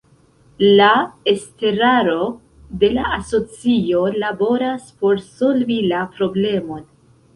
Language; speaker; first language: Esperanto; non-native, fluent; Central Kurdish